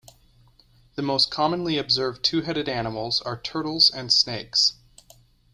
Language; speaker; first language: English; native; English